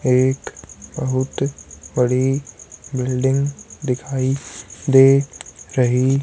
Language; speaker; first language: Hindi; native; Hindi